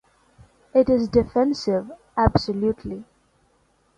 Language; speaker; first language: English; non-native, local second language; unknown